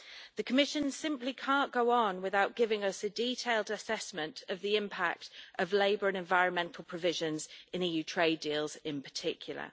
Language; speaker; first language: English; native; English